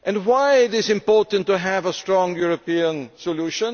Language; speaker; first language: English; non-native, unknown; German